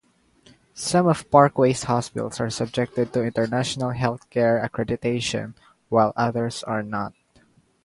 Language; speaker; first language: English; non-native, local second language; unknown